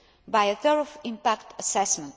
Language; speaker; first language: English; non-native, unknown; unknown